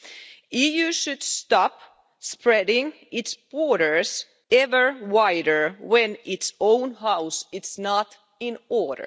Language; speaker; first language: English; non-native, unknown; Finnish